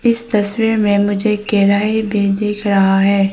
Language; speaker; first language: Hindi; early bilingual, other home language; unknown